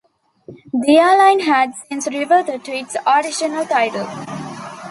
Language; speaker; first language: English; non-native, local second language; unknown